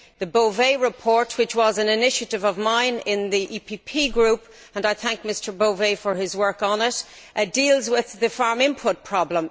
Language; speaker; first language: English; native; English